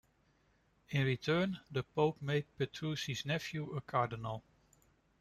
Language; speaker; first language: English; non-native, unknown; Dutch